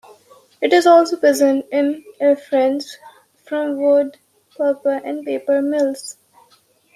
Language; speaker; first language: English; non-native, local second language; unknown